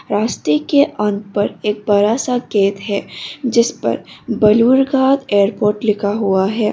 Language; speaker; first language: Hindi; non-native, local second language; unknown